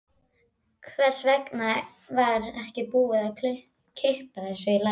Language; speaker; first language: Icelandic; native; Icelandic